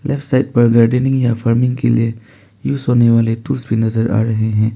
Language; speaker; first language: Hindi; non-native, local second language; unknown